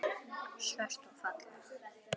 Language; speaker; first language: Icelandic; native; Icelandic